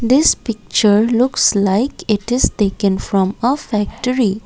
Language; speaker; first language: English; non-native, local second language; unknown